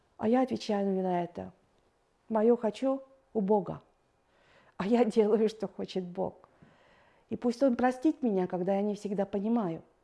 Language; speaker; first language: Russian; non-native, fluent; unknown